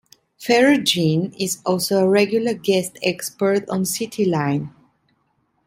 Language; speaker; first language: English; non-native, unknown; Italian